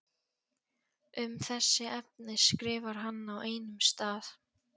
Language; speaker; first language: Icelandic; non-native, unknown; Polish